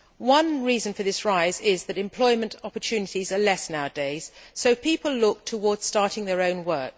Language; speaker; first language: English; native; English